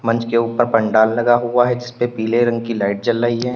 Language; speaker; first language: Hindi; native; Hindi